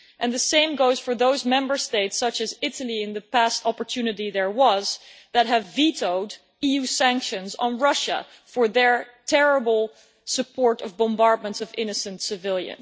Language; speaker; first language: English; non-native, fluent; Dutch